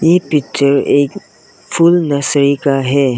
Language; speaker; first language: Hindi; non-native, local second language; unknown